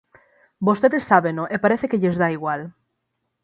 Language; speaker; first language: Galician; native; Galician